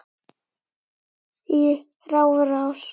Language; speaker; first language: Icelandic; native; Icelandic